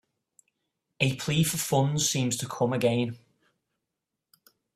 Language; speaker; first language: English; native; English